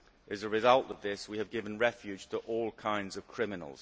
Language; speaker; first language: English; native; English